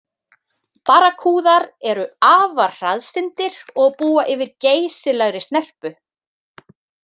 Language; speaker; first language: Icelandic; native; Icelandic